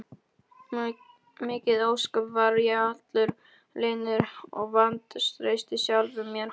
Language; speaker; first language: Icelandic; non-native, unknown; Polish